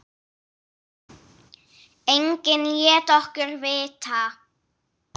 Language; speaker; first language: Icelandic; non-native, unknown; English